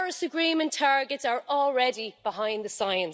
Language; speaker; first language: English; native; English